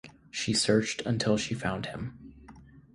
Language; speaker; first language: English; native; English